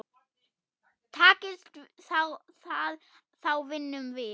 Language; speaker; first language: Icelandic; non-native, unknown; German